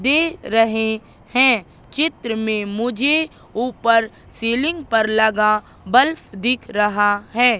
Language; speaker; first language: Hindi; native; Hindi